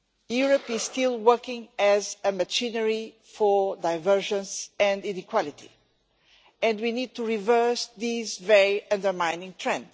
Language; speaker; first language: English; non-native, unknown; Portuguese